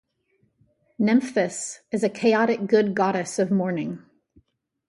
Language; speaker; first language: English; native; English